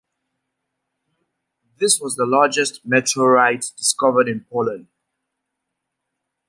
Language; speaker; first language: English; native; English